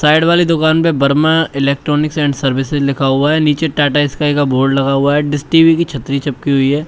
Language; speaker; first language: Hindi; native; Hindi